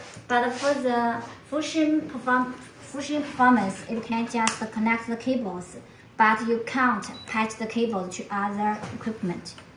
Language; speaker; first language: English; non-native, fluent; Chinese